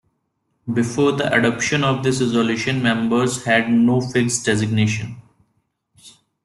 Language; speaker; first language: English; non-native, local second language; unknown